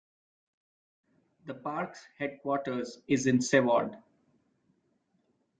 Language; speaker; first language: English; non-native, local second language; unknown